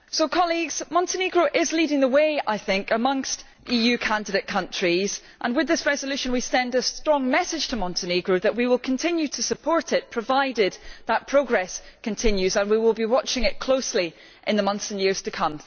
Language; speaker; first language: English; native; English